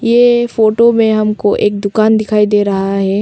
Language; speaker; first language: Hindi; early bilingual, other home language; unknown